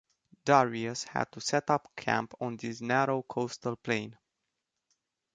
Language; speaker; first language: English; non-native, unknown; Romanian